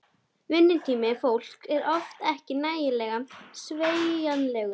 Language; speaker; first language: Icelandic; native; Icelandic